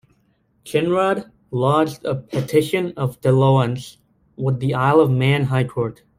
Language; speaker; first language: English; native; English